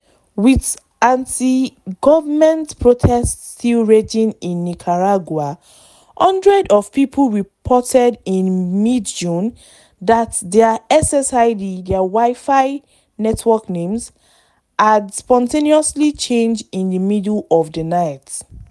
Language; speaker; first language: English; non-native, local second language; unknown